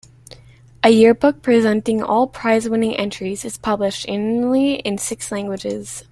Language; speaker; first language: English; native; English